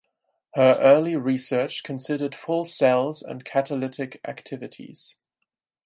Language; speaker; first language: English; non-native, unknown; German